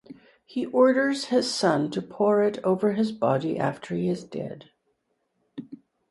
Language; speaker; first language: English; native; English